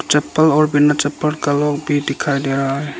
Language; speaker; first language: Hindi; non-native, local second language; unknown